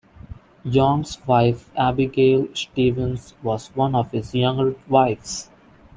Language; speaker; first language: English; non-native, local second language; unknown